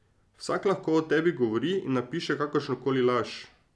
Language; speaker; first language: Slovenian; native; Slovenian